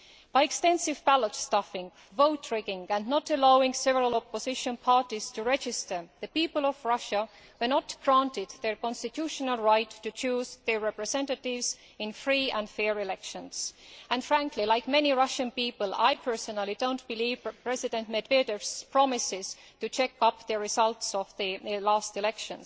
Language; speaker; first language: English; non-native, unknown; Estonian